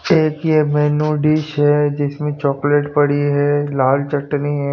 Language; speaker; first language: Hindi; non-native, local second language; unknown